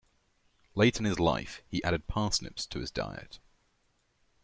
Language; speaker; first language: English; native; English